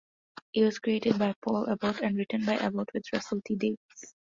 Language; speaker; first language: English; non-native, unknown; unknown